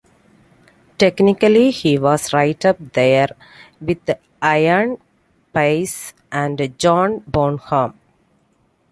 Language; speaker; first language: English; non-native, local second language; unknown